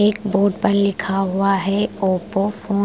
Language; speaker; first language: Hindi; non-native, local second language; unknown